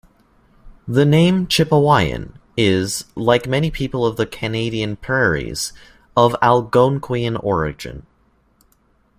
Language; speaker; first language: English; native; English